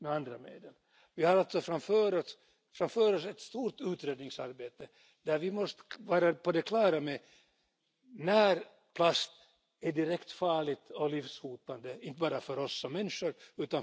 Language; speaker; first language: English; native; English